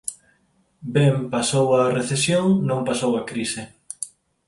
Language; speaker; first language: Galician; non-native, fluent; Spanish